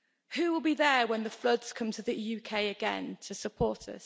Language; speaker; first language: English; native; English